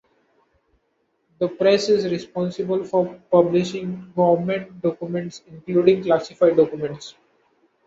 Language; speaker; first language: English; non-native, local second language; Marathi